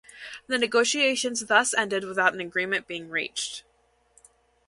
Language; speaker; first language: English; native; English